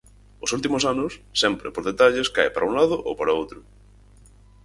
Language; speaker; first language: Galician; native; Galician